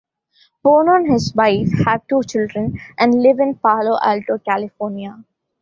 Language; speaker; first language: English; non-native, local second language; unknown